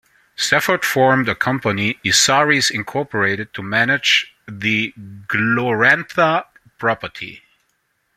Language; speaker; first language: English; non-native, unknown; German